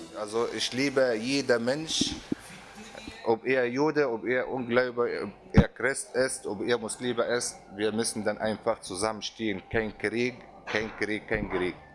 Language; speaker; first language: German; non-native, fluent; Arabic